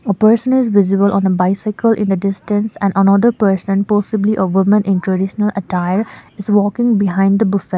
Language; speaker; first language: English; non-native, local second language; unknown